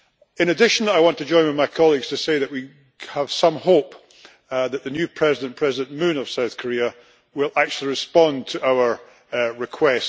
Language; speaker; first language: English; native; English